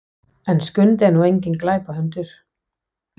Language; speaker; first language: Icelandic; non-native, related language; Danish